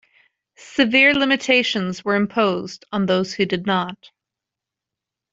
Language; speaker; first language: English; native; English